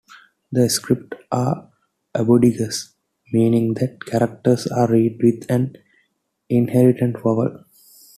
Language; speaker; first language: English; non-native, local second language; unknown